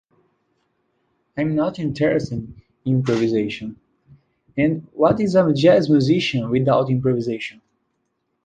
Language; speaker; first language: English; non-native, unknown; Portuguese